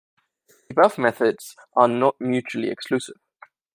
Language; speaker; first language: English; non-native, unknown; German